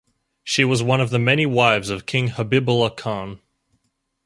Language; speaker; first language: English; native; English